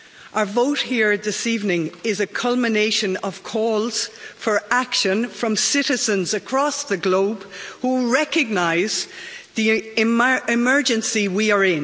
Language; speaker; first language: English; native; English